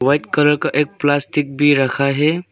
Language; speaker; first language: Hindi; non-native, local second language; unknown